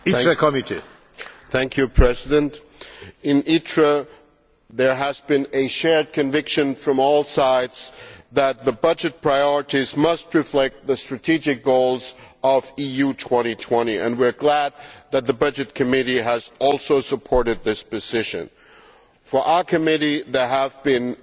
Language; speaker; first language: English; non-native, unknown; German